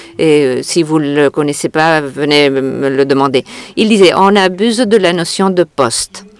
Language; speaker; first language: French; non-native, fluent; Catalan